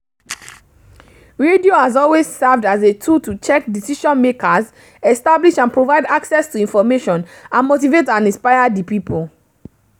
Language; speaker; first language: English; non-native, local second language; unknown